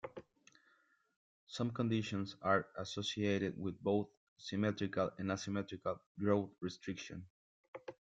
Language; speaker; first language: English; non-native, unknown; Spanish